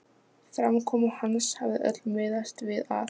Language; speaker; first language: Icelandic; non-native, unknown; Polish